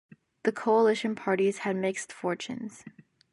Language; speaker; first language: English; native; English